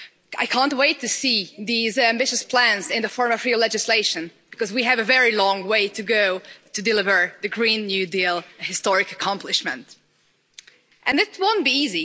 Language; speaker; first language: English; non-native, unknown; Hungarian